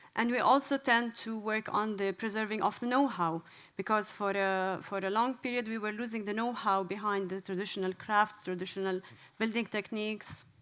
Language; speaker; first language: English; non-native, fluent; Arabic